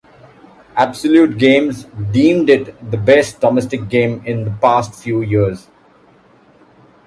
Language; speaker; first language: English; non-native, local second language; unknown